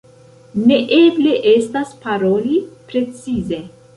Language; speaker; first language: Esperanto; non-native, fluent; Central Kurdish